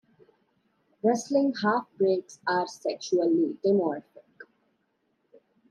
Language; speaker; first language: English; non-native, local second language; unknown